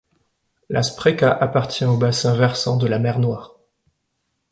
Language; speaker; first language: French; native; French